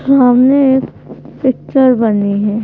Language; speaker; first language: Hindi; native; Hindi